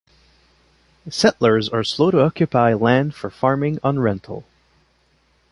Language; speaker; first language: English; non-native, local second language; French